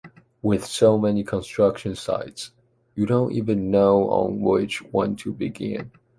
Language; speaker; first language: English; non-native, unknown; Chinese